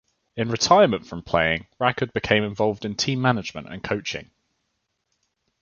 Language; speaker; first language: English; native; English